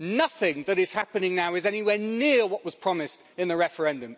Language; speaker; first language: English; native; English